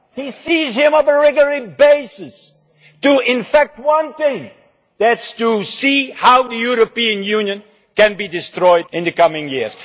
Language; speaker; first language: English; non-native, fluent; Dutch